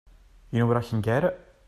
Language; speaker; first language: English; native; English